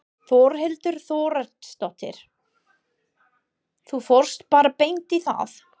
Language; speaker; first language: Icelandic; non-native, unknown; English